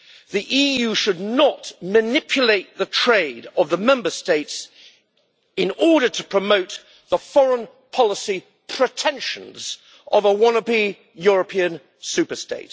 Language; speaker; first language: English; native; English